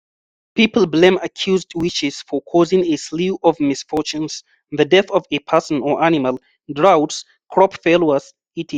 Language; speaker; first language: English; non-native, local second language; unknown